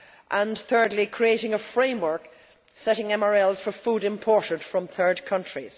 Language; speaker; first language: English; native; English